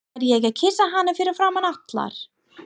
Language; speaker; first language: Icelandic; non-native, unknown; English